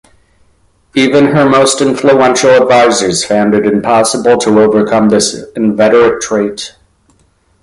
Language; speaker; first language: English; native; English